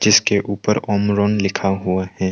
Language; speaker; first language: Hindi; non-native, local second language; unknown